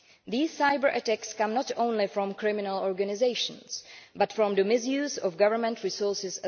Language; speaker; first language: English; non-native, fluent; Czech